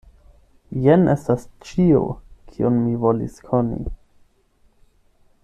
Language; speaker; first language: Esperanto; non-native, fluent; German